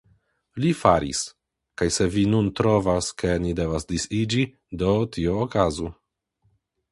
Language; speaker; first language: Esperanto; non-native, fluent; Polish